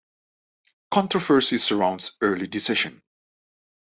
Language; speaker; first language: English; non-native, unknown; Dutch